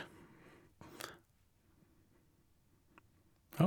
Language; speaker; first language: Norwegian; native; Norwegian